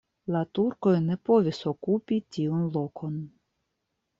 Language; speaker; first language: Esperanto; non-native, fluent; Russian